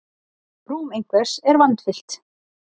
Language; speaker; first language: Icelandic; native; Icelandic